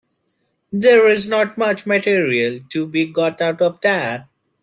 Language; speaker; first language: English; non-native, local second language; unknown